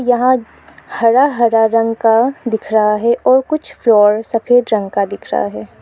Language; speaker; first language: Hindi; non-native, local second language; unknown